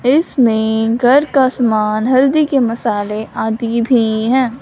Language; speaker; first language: Hindi; non-native, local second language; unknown